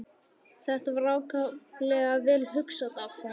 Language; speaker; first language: Icelandic; native; Icelandic